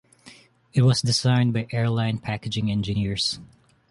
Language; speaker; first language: English; non-native, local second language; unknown